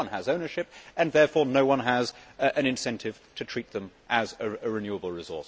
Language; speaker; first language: English; native; English